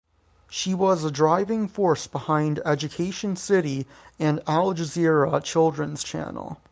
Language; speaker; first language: English; native; English